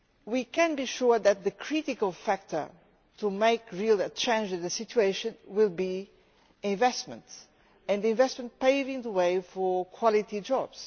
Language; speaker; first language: English; non-native, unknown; Portuguese